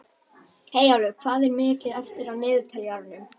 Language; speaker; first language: Icelandic; native; Icelandic